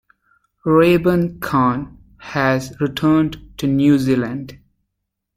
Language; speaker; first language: English; native; English